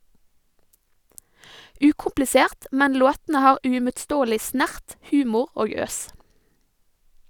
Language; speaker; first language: Norwegian; native; Norwegian